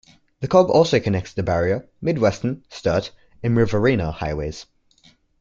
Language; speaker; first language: English; native; English